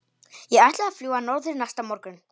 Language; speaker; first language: Icelandic; non-native, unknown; Polish